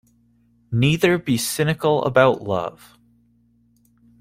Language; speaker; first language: English; native; English